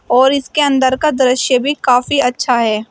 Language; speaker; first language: Hindi; native; Hindi